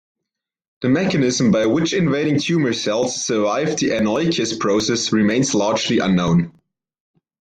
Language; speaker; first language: English; non-native, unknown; German